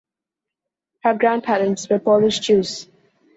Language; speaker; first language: English; non-native, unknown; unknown